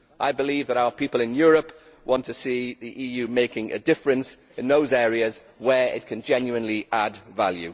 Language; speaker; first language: English; native; English